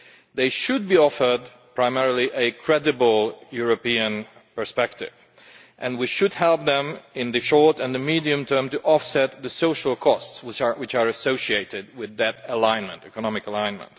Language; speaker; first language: English; non-native, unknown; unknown